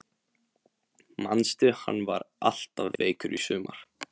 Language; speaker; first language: Icelandic; non-native, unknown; Polish